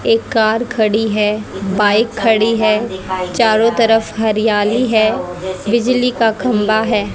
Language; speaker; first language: Hindi; native; Hindi